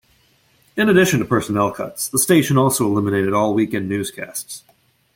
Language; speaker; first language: English; native; English